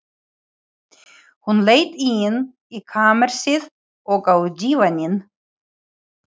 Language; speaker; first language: Icelandic; non-native, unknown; Ukrainian